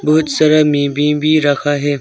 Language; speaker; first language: Hindi; non-native, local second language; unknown